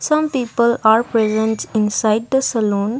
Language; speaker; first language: English; non-native, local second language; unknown